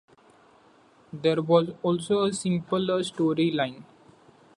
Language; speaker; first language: English; non-native, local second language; Marathi